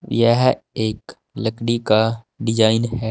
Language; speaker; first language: Hindi; native; Hindi